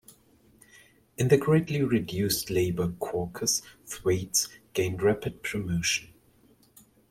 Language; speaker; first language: English; non-native, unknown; German